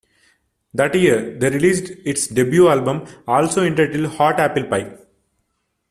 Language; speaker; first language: English; non-native, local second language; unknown